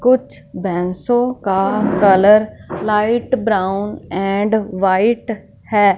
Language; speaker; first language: Hindi; non-native, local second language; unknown